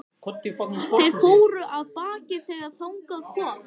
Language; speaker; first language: Icelandic; native; Icelandic